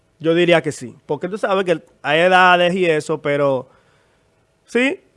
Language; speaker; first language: Spanish; native; Spanish